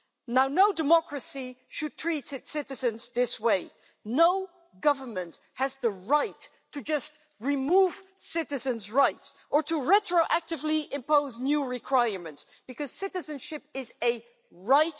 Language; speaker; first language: English; non-native, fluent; Dutch